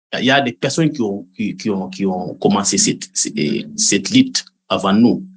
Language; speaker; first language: French; non-native, local second language; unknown